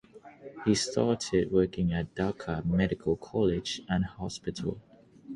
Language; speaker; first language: English; native; English